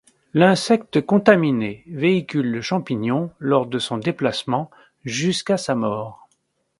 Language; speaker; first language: French; native; French